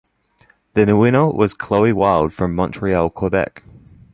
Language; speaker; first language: English; native; English